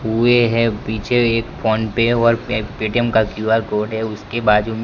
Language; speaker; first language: Hindi; non-native, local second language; Gujarati